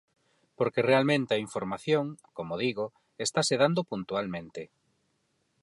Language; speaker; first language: Galician; non-native, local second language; Spanish